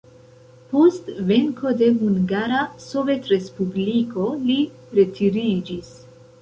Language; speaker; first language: Esperanto; non-native, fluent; Central Kurdish